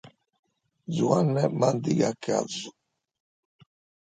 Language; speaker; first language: Sardinian; native; Sardinian